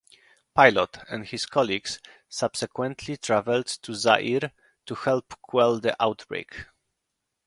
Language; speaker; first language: English; non-native, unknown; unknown